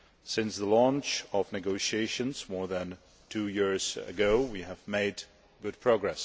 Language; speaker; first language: English; non-native, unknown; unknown